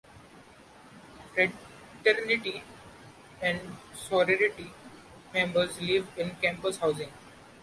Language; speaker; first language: English; non-native, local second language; Marathi